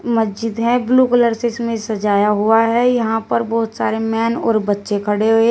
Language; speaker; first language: Hindi; native; Hindi